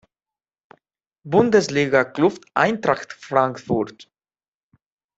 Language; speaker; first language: English; non-native, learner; Catalan